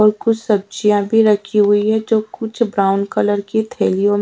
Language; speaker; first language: Hindi; native; Hindi